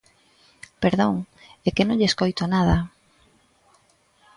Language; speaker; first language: Galician; native; Galician